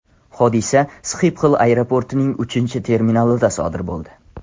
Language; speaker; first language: Uzbek; non-native, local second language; Tajik